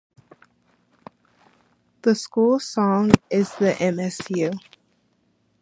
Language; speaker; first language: English; native; English